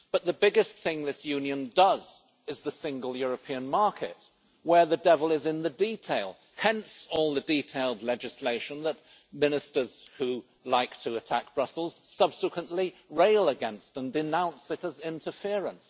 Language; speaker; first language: English; native; English